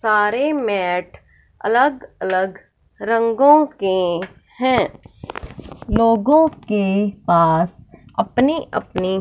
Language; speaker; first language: Hindi; non-native, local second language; Punjabi